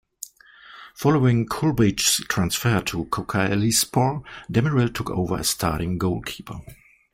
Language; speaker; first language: English; non-native, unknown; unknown